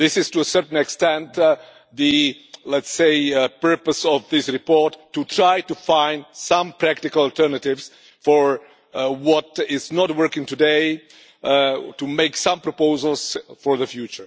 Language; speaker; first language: English; non-native, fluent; Czech